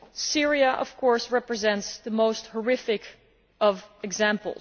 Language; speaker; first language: English; non-native, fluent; Dutch